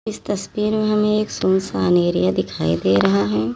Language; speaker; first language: Hindi; native; Hindi